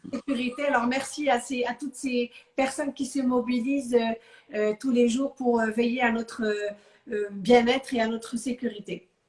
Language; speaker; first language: French; non-native, local second language; Arabic